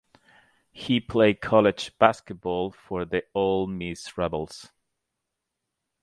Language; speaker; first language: English; native; English